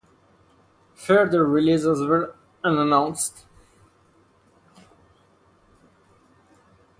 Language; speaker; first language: English; non-native, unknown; Persian